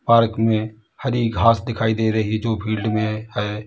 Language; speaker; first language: Hindi; native; Hindi